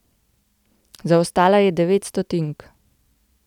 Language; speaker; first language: Slovenian; native; Slovenian